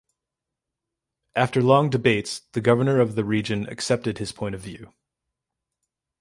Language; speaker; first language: English; native; English